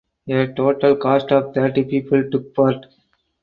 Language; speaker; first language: English; non-native, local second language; Tamil